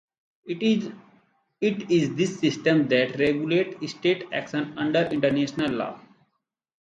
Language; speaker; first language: English; non-native, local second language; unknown